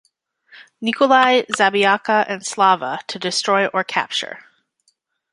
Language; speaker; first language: English; native; English